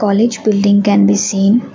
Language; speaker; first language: English; non-native, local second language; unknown